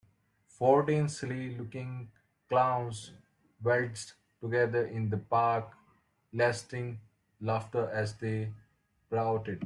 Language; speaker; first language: English; non-native, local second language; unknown